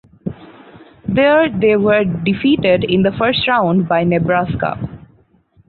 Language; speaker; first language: English; non-native, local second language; Bangla